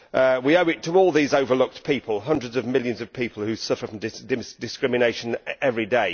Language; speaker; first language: English; native; English